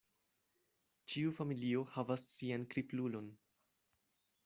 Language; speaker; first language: Esperanto; non-native, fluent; Spanish